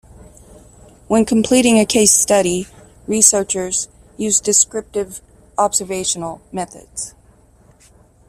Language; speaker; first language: English; native; English